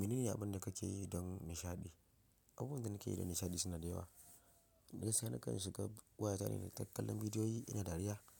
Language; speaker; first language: Hausa; non-native, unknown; Yoruba